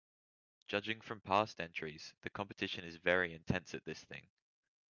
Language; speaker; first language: English; native; English